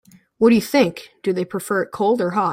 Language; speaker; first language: English; native; English